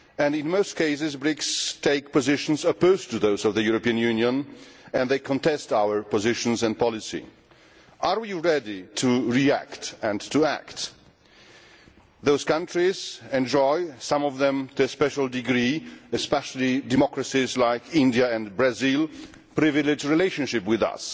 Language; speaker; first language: English; non-native, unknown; Polish